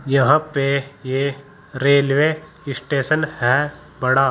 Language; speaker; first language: Hindi; native; Hindi